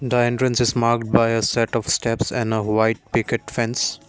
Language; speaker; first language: English; non-native, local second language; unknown